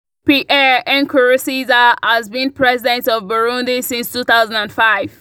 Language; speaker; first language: English; non-native, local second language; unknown